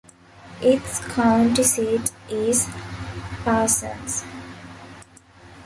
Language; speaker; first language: English; non-native, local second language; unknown